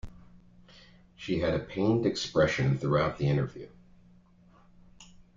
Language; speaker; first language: English; native; English